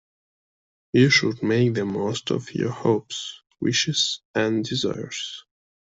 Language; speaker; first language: English; non-native, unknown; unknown